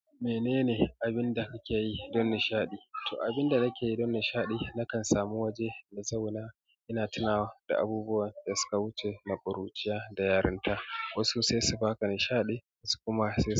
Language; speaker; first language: Hausa; native; Hausa